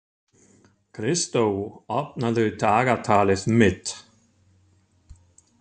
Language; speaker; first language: Icelandic; non-native, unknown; German